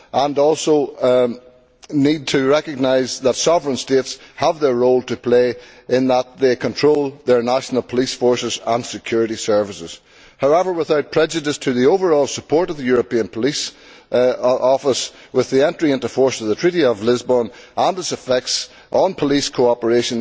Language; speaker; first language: English; native; English